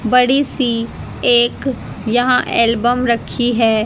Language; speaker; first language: Hindi; native; Hindi